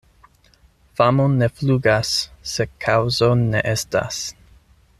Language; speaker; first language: Esperanto; non-native, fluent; English